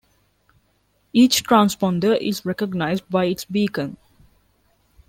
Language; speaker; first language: English; non-native, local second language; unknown